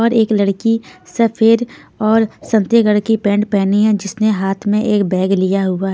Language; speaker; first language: Hindi; non-native, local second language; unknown